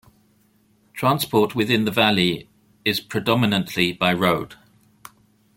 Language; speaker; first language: English; native; English